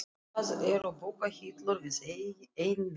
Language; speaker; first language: Icelandic; non-native, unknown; Russian